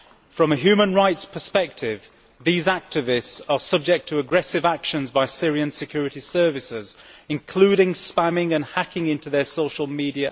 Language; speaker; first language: English; native; English